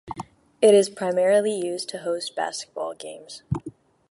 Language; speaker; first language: English; non-native, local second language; French